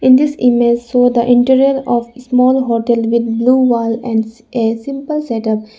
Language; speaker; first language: English; non-native, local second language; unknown